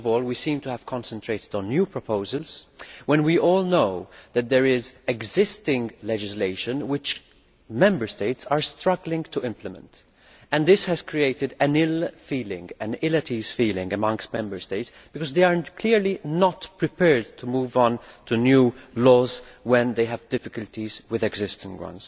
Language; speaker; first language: English; non-native, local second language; Maltese